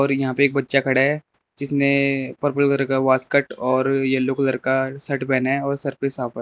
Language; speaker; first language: Hindi; early bilingual, other home language; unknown